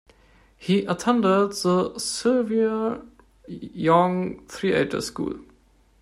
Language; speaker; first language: English; non-native, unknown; German